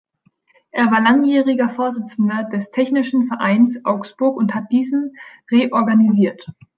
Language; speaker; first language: German; native; German